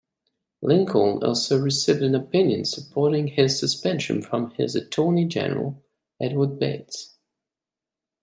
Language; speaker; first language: English; non-native, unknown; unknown